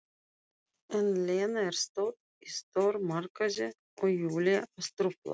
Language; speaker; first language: Icelandic; non-native, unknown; Russian